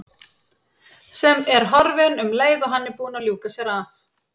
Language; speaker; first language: Icelandic; native; Icelandic